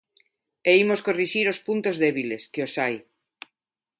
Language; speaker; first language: Galician; non-native, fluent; Spanish